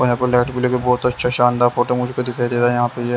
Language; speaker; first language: Hindi; native; Hindi